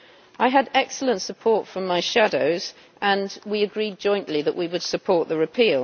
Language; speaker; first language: English; native; English